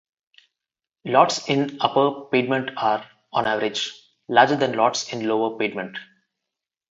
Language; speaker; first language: English; non-native, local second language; Telugu